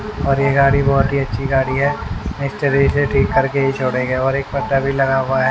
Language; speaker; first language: Hindi; native; Hindi